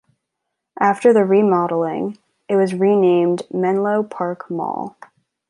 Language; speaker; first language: English; native; English